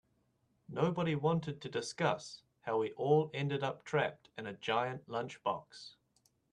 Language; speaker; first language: English; native; English